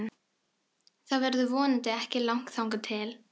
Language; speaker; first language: Icelandic; non-native, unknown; Filipino